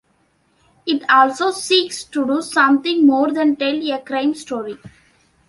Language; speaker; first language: English; non-native, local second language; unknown